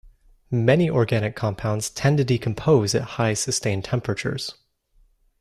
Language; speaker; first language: English; native; English